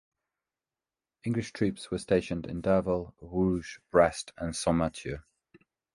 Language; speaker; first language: English; native; English